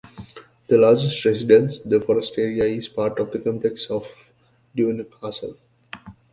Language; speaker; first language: English; native; English